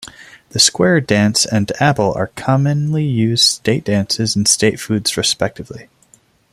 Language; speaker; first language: English; non-native, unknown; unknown